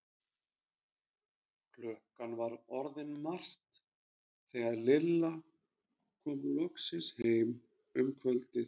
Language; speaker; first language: Icelandic; native; Icelandic